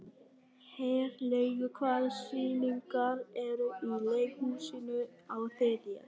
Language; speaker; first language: Icelandic; non-native, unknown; Vietnamese